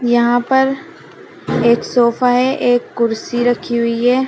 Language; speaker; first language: Hindi; native; Hindi